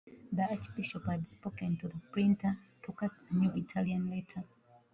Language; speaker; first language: English; non-native, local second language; Ganda